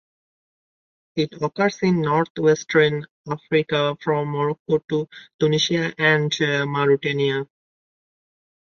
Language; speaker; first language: English; non-native, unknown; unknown